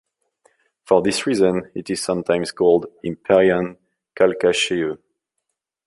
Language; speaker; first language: English; non-native, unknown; French